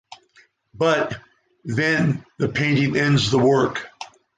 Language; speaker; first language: English; native; English